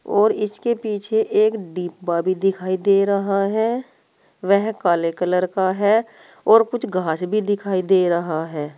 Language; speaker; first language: Hindi; native; Hindi